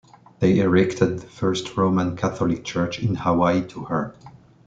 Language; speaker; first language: English; non-native, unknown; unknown